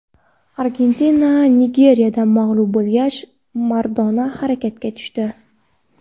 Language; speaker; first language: Uzbek; non-native, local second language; Kara-Kalpak